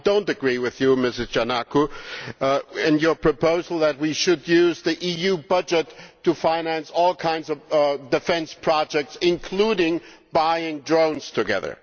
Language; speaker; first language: English; non-native, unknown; German